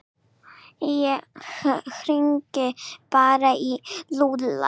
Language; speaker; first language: Icelandic; non-native, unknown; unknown